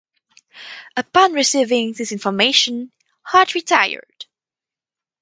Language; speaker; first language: English; non-native, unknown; French